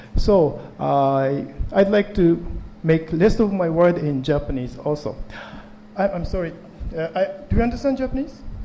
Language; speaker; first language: English; non-native, fluent; Japanese